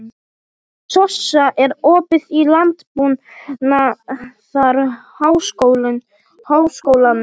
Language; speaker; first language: Icelandic; non-native, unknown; Polish